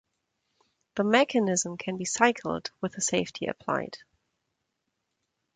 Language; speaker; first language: English; non-native, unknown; German